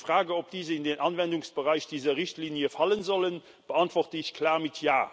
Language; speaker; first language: German; non-native, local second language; Luxembourgish